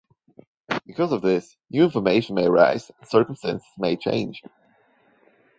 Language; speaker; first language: English; non-native, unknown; German